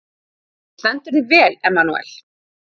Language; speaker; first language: Icelandic; native; Icelandic